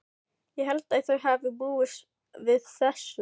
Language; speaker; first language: Icelandic; non-native, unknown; Filipino